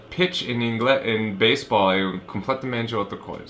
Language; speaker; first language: Portuguese; non-native, fluent; English